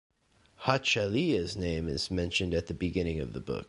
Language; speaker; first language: English; native; English